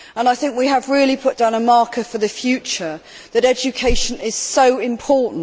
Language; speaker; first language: English; native; English